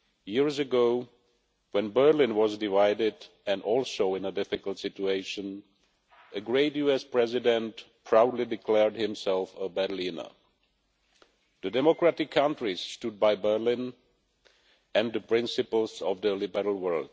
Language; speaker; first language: English; non-native, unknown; Czech